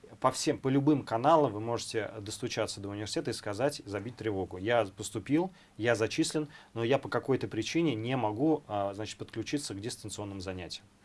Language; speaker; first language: Russian; native; Russian